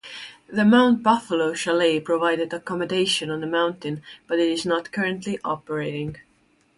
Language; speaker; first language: English; non-native, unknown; Estonian